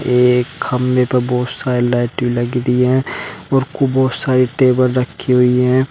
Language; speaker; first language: Hindi; native; Hindi